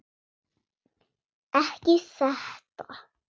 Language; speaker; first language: Icelandic; non-native, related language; Swedish